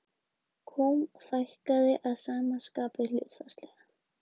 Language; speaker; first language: Icelandic; native; Icelandic